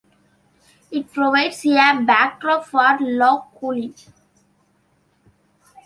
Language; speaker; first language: English; non-native, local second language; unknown